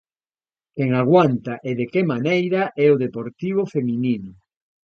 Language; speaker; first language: Galician; native; Galician